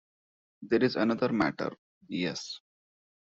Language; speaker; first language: English; non-native, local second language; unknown